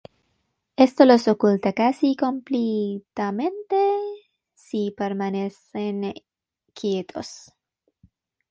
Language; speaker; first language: Spanish; non-native, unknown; Bangla